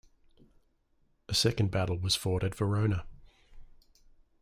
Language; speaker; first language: English; native; English